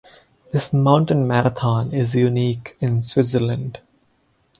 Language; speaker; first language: English; non-native, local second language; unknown